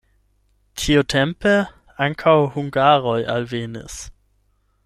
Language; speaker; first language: Esperanto; non-native, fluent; German